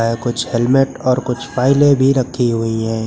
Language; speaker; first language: Hindi; native; Hindi